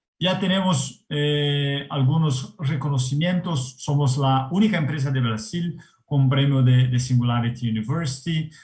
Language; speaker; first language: Spanish; non-native, related language; Portuguese